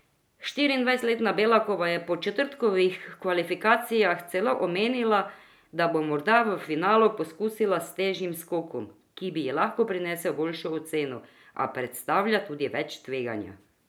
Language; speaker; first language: Slovenian; non-native, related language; Croatian